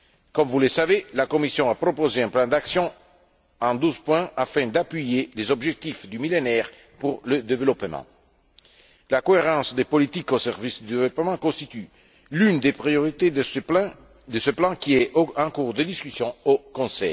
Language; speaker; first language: French; non-native, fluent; Italian